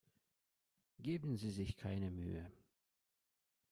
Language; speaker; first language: German; non-native, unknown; Russian